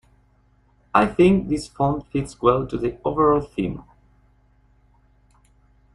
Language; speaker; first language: English; native; English